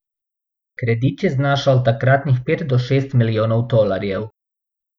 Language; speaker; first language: Slovenian; non-native, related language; Bosnian